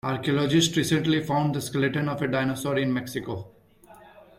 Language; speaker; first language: English; non-native, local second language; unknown